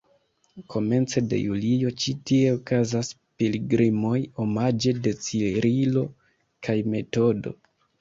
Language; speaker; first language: Esperanto; non-native, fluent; Kinyarwanda